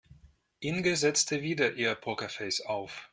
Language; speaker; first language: German; non-native, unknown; Russian